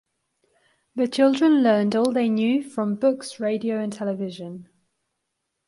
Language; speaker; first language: English; non-native, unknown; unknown